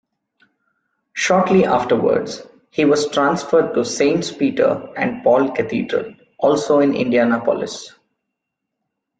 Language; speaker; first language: English; non-native, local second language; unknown